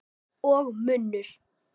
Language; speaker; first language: Icelandic; native; Icelandic